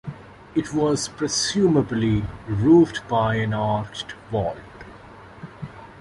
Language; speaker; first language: English; non-native, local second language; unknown